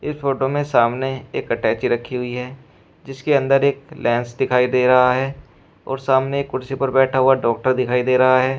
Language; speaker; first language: Hindi; native; Hindi